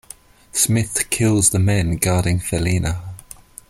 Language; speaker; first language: English; non-native, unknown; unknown